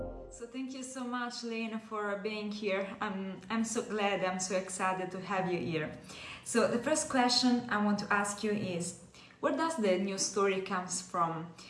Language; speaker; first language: English; non-native, fluent; Italian